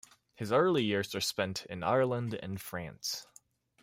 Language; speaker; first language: English; non-native, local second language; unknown